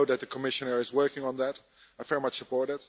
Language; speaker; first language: English; non-native, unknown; Dutch